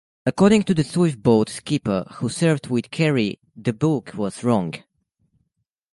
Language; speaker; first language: English; native; English